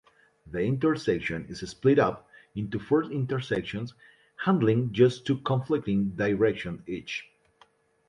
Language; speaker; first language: English; non-native, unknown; Spanish